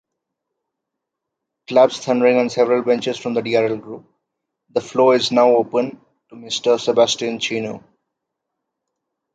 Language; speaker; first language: English; non-native, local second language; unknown